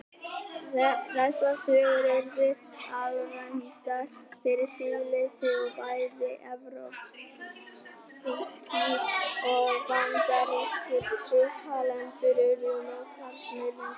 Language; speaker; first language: Icelandic; native; Icelandic